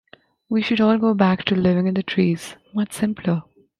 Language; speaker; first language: English; non-native, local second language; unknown